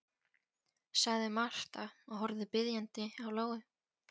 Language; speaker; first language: Icelandic; non-native, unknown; Polish